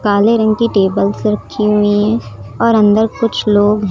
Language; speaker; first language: Hindi; native; Hindi